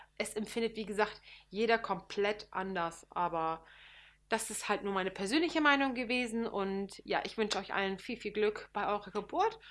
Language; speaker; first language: German; early bilingual, other home language; Turkish